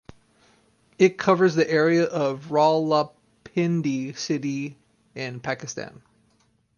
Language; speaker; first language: English; native; English